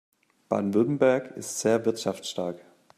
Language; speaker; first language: German; native; German